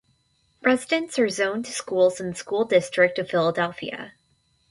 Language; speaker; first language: English; native; English